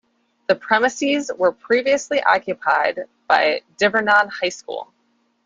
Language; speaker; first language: English; native; English